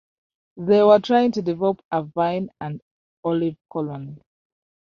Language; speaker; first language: English; non-native, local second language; Ganda